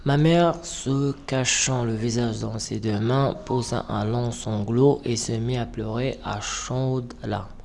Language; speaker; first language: French; non-native, local second language; Arabic